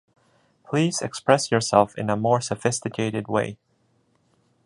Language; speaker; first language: English; non-native, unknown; Japanese